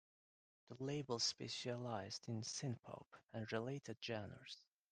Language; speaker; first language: English; non-native, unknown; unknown